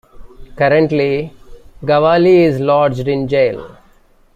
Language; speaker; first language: English; non-native, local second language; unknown